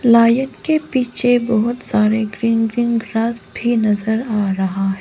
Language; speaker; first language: Hindi; non-native, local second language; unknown